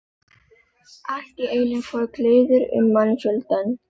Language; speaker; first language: Icelandic; non-native, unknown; Filipino